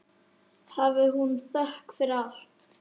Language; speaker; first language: Icelandic; native; Icelandic